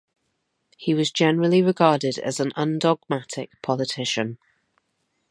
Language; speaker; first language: English; native; English